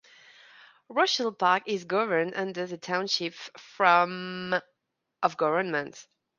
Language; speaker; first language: English; non-native, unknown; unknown